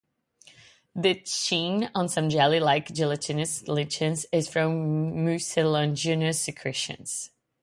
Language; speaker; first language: English; non-native, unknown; Portuguese